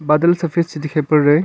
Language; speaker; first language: Hindi; non-native, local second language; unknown